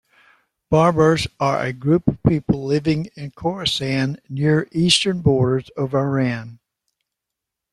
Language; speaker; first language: English; native; English